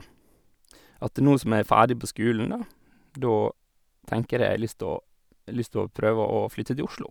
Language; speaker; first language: Norwegian; native; Norwegian